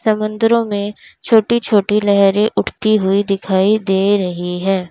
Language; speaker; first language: Hindi; native; Hindi